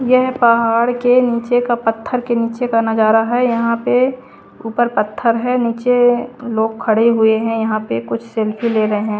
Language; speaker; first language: Hindi; native; Hindi